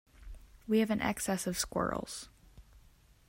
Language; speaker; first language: English; native; English